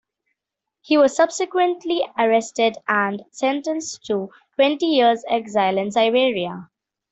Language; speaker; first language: English; non-native, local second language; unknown